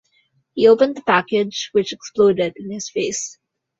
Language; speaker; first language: English; non-native, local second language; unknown